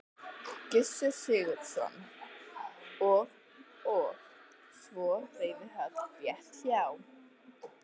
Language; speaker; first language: Icelandic; native; Icelandic